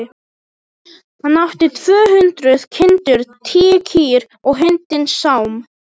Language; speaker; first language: Icelandic; non-native, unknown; Polish